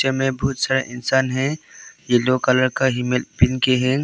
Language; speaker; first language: Hindi; non-native, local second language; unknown